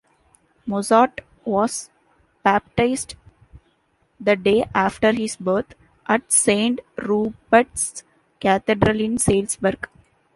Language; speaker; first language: English; non-native, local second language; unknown